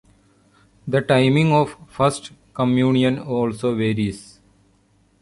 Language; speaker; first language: English; non-native, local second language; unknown